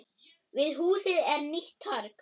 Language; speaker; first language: Icelandic; non-native, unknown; German